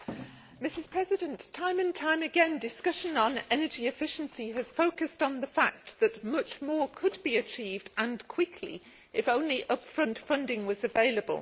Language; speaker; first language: English; native; English